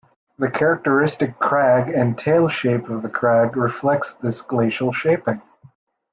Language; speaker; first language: English; native; English